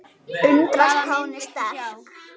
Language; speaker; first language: Icelandic; native; Icelandic